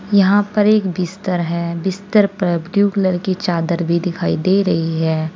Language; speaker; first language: Hindi; native; Hindi